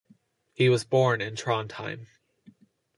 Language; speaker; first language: English; native; English